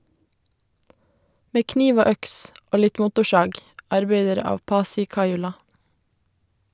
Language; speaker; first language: Norwegian; native; Norwegian